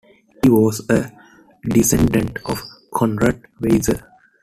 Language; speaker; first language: English; non-native, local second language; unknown